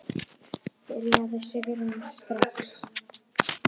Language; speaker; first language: Icelandic; native; Icelandic